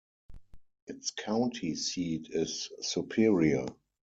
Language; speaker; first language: English; non-native, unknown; German